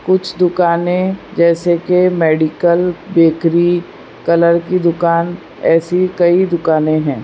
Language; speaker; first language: Hindi; non-native, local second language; Gujarati